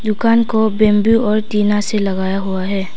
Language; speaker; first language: Hindi; non-native, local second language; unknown